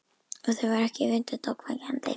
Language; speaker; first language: Icelandic; native; Icelandic